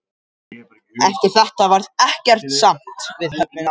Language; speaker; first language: Icelandic; non-native, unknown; Japanese